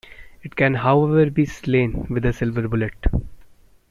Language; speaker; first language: English; non-native, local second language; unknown